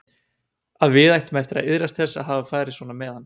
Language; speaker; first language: Icelandic; native; Icelandic